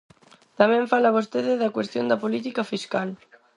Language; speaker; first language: Galician; non-native, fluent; Spanish